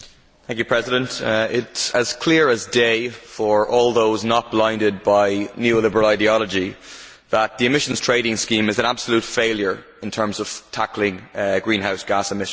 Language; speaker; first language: English; native; English